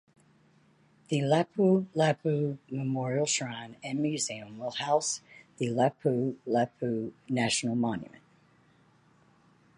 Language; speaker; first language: English; native; English